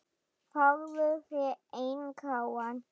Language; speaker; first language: Icelandic; non-native, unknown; German